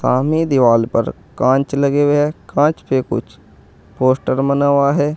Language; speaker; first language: Hindi; native; Hindi